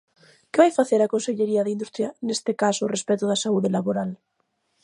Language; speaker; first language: Galician; native; Galician